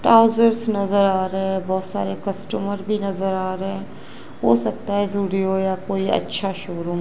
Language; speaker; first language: Hindi; non-native, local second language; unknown